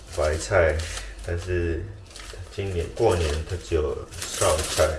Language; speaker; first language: Chinese; native; Chinese